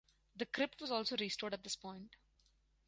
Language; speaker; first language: English; non-native, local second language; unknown